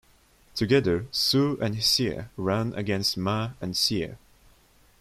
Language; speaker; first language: English; non-native, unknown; Turkish